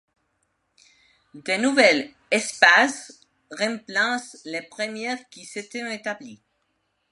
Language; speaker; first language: French; non-native, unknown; Spanish